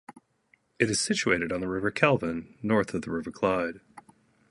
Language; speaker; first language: English; native; English